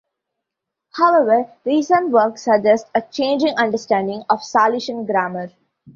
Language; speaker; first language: English; non-native, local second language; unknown